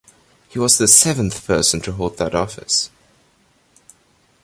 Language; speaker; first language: English; non-native, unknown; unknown